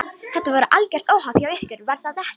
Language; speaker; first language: Icelandic; non-native, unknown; Romanian